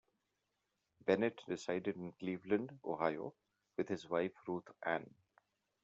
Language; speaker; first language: English; non-native, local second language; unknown